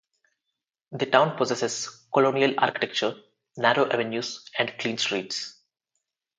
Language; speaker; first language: English; non-native, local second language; Telugu